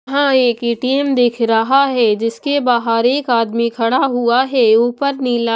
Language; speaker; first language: Hindi; non-native, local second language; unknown